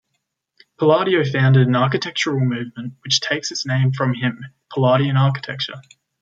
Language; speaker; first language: English; native; English